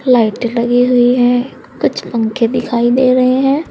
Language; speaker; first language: Hindi; native; Hindi